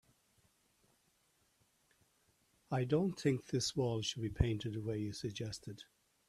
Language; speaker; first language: English; native; English